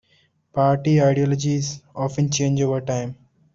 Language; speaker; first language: English; non-native, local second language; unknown